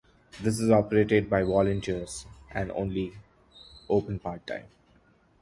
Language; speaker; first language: English; non-native, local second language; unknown